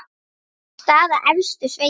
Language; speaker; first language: Icelandic; native; Icelandic